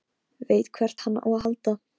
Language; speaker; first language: Icelandic; non-native, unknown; Polish